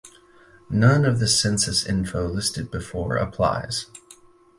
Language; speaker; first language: English; native; English